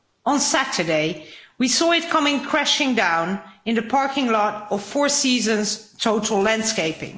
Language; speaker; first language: English; non-native, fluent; Dutch